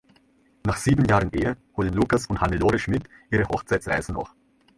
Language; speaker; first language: German; non-native, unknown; Catalan